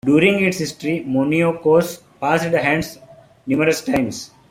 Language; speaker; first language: English; non-native, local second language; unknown